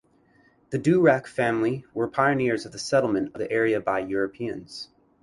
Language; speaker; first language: English; native; English